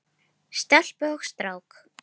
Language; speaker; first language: Icelandic; non-native, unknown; Filipino